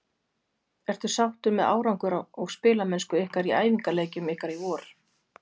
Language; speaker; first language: Icelandic; native; Icelandic